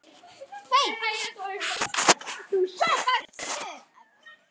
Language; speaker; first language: Icelandic; native; Icelandic